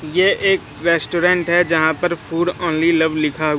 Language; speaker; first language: Hindi; native; Hindi